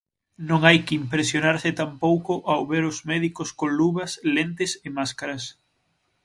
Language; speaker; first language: Galician; native; Galician